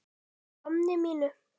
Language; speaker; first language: Icelandic; native; Icelandic